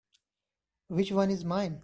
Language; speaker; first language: English; non-native, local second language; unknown